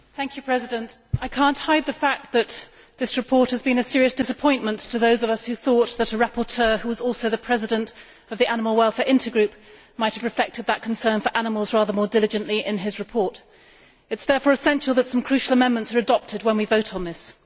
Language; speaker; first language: English; native; English